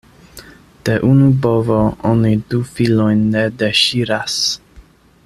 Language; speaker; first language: Esperanto; non-native, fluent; English